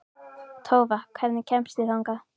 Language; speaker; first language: Icelandic; native; Icelandic